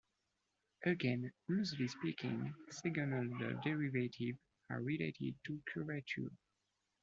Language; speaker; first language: English; non-native, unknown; French